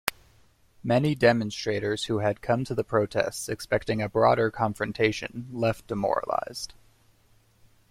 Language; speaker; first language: English; native; English